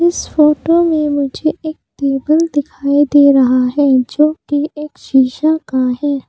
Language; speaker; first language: Hindi; non-native, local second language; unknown